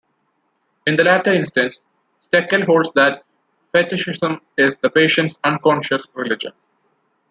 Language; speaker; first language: English; non-native, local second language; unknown